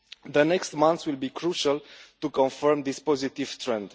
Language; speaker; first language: English; non-native, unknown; Romanian